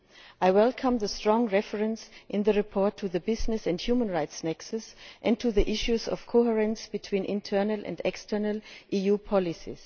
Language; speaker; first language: English; non-native, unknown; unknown